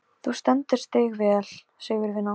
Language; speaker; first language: Icelandic; non-native, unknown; Polish